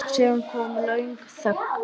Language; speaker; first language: Icelandic; native; Icelandic